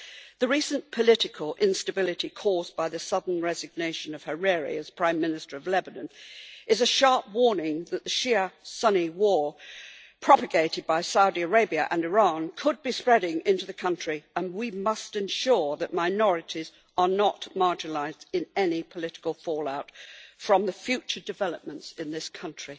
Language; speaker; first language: English; native; English